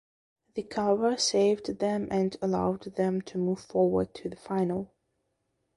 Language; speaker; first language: English; non-native, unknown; Belarusian